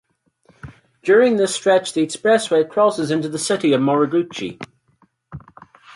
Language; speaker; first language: English; native; English